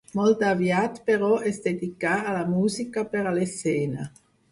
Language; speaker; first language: Catalan; non-native, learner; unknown